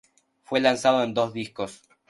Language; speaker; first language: Spanish; native; Spanish